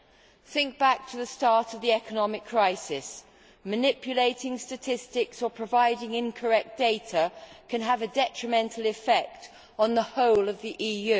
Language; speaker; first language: English; native; English